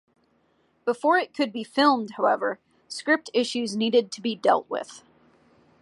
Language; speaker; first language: English; native; English